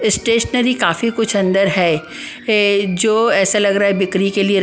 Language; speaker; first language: Hindi; non-native, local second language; Punjabi